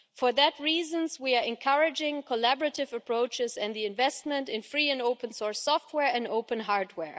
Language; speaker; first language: English; non-native, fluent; German